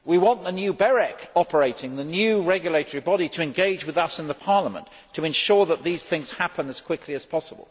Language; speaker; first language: English; native; English